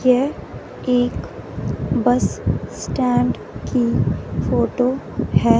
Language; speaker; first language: Hindi; non-native, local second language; Punjabi